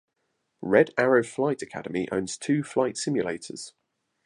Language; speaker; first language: English; native; English